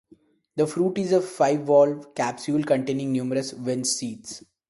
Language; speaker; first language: English; non-native, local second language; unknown